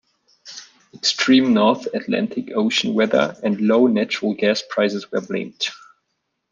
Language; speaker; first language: English; non-native, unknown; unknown